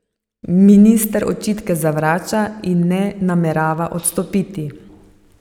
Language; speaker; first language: Slovenian; native; Slovenian